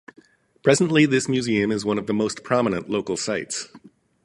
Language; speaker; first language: English; native; English